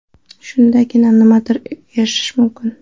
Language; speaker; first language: Uzbek; non-native, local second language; Kara-Kalpak